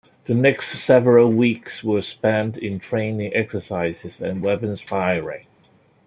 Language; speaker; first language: English; non-native, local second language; Cantonese